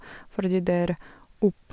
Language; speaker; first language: Norwegian; non-native, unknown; Russian